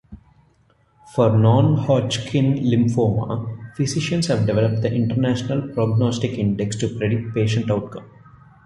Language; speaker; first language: English; non-native, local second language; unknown